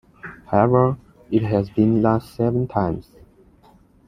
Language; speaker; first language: English; non-native, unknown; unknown